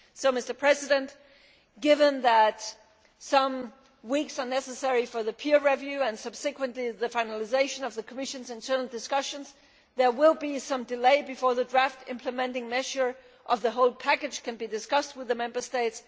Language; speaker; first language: English; non-native, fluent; Danish